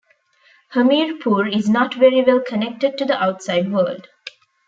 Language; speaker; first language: English; non-native, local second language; Tamil